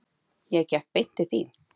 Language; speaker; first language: Icelandic; native; Icelandic